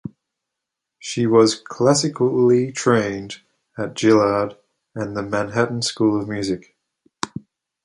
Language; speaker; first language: English; native; English